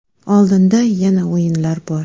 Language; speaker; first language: Uzbek; native; Uzbek